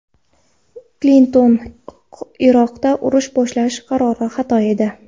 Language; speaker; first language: Uzbek; non-native, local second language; Kara-Kalpak